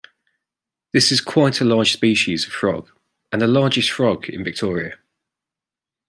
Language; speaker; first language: English; native; English